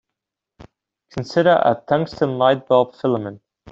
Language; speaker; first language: English; non-native, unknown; Dutch